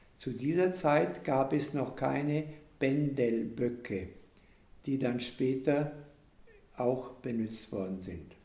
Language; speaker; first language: German; native; German